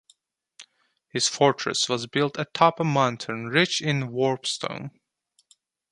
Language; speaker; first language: English; non-native, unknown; Turkish